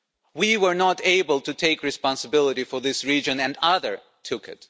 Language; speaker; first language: English; non-native, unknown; German